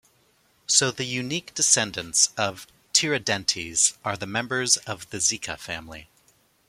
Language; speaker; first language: English; native; English